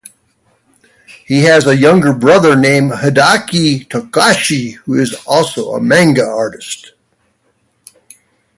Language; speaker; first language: English; native; English